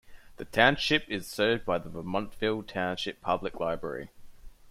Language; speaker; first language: English; native; English